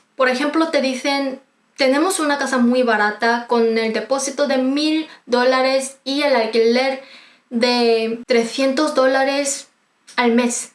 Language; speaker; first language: Spanish; non-native, fluent; Korean